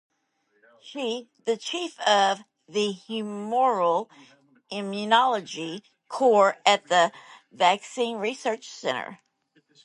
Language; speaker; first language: English; native; English